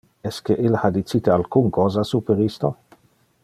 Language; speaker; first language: Interlingua; non-native, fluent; Dutch